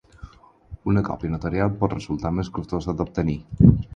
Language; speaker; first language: Catalan; non-native, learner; Spanish